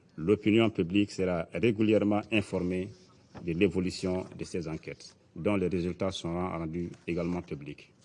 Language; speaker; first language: French; non-native, local second language; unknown